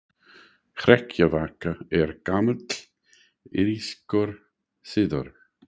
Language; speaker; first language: Icelandic; non-native, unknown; English